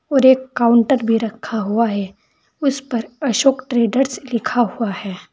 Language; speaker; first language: Hindi; native; Hindi